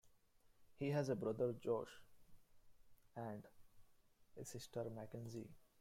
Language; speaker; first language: English; non-native, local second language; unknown